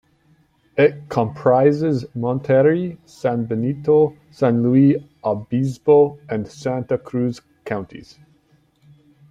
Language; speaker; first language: English; native; English